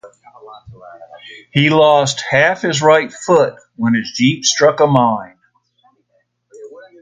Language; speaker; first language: English; native; English